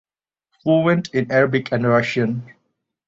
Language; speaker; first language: English; non-native, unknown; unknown